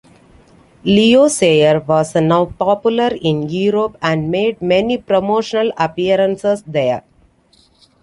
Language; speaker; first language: English; non-native, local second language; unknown